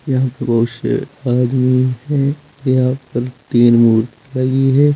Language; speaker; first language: Hindi; native; Hindi